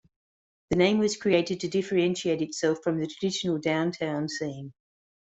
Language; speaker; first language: English; native; English